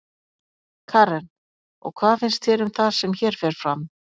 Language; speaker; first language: Icelandic; native; Icelandic